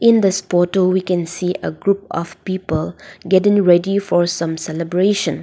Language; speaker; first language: English; non-native, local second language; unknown